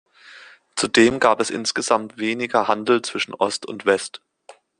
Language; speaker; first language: German; native; German